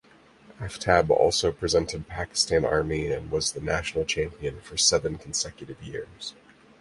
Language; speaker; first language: English; native; English